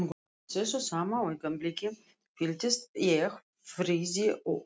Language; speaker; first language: Icelandic; non-native, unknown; Russian